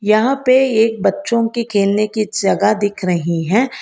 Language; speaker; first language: Hindi; non-native, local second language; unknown